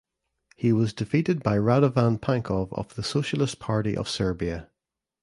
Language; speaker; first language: English; native; English